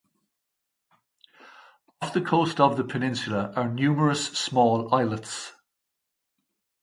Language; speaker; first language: English; native; English